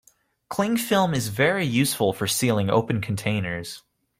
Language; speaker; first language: English; native; English